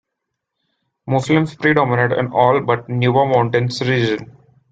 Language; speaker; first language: English; non-native, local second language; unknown